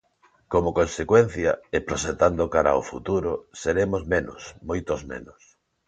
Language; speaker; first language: Galician; non-native, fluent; Spanish